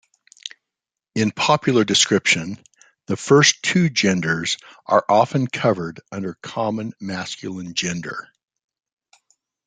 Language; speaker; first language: English; native; English